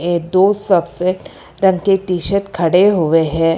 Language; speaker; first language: Hindi; non-native, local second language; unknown